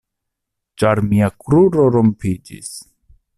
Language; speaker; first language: Esperanto; non-native, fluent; Italian